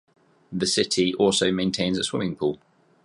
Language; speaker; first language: English; native; English